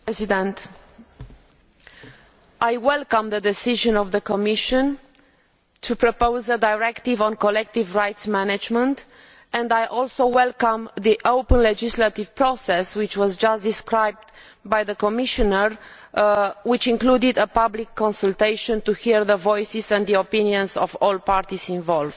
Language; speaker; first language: English; non-native, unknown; Romanian